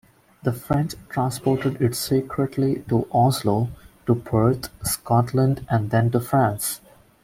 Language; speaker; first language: English; non-native, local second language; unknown